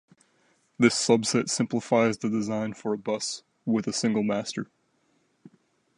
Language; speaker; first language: English; native; English